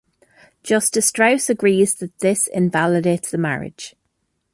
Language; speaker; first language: English; native; English